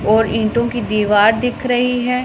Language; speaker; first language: Hindi; non-native, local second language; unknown